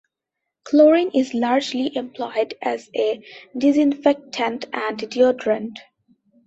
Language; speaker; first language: English; non-native, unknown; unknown